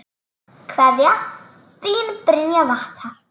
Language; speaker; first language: Icelandic; native; Icelandic